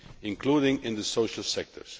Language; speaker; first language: English; non-native, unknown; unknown